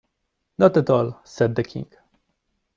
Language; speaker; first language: English; non-native, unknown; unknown